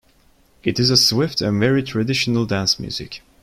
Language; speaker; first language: English; non-native, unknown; Turkish